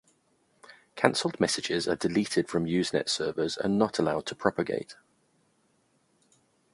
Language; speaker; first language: English; native; English